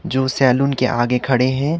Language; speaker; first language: Hindi; non-native, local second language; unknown